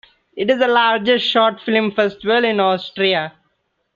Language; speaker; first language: English; non-native, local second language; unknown